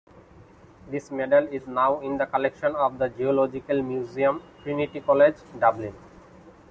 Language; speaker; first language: English; non-native, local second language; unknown